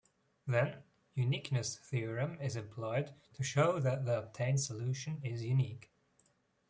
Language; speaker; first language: English; non-native, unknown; Swiss German